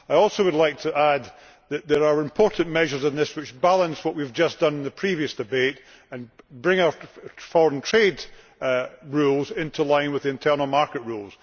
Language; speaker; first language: English; native; English